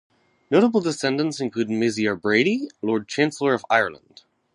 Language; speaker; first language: English; native; English